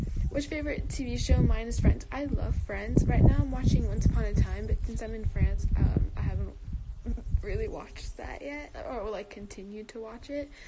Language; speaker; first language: English; native; English